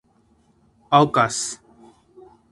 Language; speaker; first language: English; non-native, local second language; Hindi